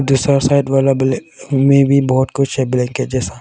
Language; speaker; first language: Hindi; non-native, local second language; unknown